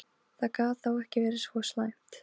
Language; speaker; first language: Icelandic; non-native, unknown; Polish